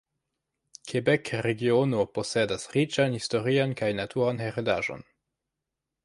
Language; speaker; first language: Esperanto; non-native, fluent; French